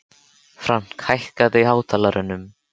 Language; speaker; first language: Icelandic; native; Icelandic